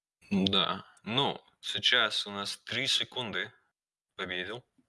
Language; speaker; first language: Russian; non-native, learner; English